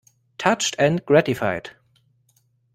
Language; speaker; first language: English; non-native, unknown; German